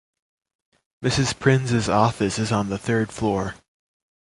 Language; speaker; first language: English; native; English